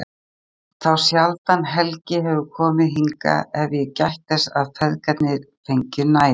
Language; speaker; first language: Icelandic; native; Icelandic